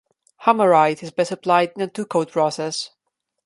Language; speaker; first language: English; non-native, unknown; Slovenian